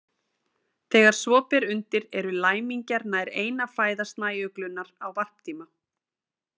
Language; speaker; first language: Icelandic; native; Icelandic